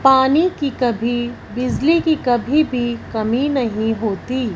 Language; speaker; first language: Hindi; non-native, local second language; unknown